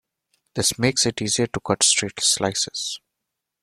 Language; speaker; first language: English; non-native, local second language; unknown